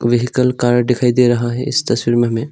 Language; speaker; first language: Hindi; non-native, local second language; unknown